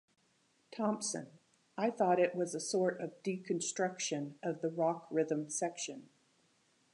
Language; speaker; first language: English; native; English